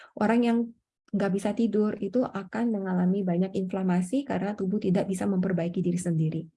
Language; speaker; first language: Indonesian; native; Indonesian